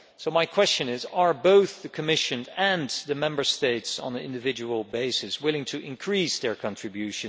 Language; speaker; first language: English; non-native, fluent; Dutch